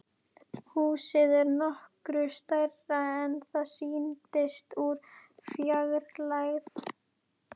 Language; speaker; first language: Icelandic; native; Icelandic